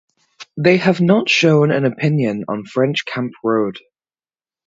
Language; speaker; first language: English; native; English